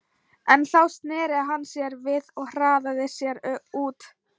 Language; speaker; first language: Icelandic; non-native, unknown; Thai